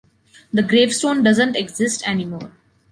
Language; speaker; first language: English; non-native, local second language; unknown